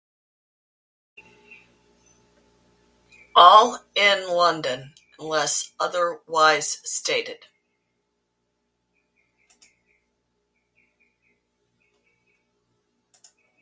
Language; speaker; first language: English; native; English